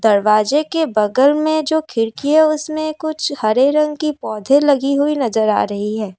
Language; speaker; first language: Hindi; non-native, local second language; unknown